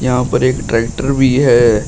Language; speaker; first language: Hindi; native; Hindi